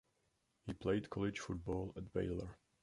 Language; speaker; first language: English; non-native, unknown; Czech